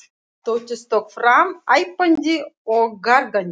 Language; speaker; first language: Icelandic; non-native, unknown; Russian